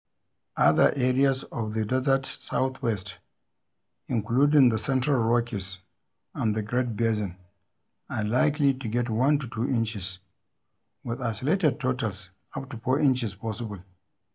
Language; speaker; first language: English; non-native, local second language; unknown